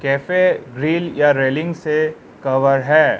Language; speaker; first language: Hindi; non-native, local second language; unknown